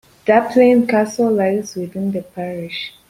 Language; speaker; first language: English; native; English